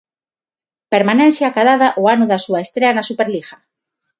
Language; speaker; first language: Galician; non-native, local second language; Spanish